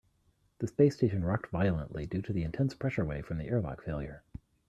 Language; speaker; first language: English; native; English